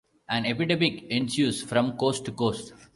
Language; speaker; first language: English; non-native, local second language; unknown